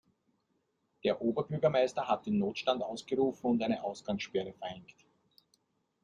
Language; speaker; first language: German; native; German